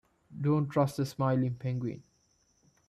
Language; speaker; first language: English; non-native, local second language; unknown